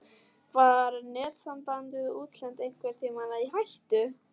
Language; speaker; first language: Icelandic; native; Icelandic